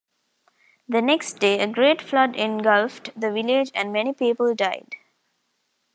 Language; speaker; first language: English; non-native, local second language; Tamil